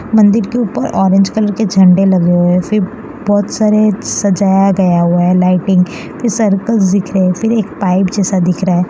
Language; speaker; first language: Hindi; non-native, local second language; Gujarati